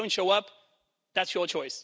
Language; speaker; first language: English; non-native, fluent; Dutch